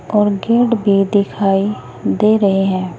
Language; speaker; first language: Hindi; native; Hindi